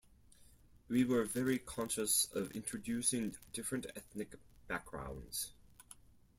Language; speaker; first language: English; non-native, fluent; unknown